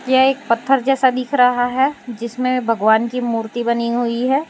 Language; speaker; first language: Hindi; non-native, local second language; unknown